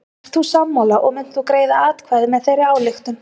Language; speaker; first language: Icelandic; native; Icelandic